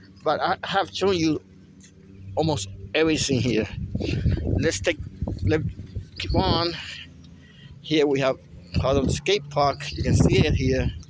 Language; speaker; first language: English; non-native, learner; Spanish